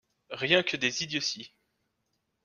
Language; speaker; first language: French; native; French